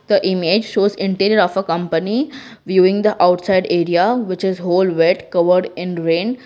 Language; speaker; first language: English; non-native, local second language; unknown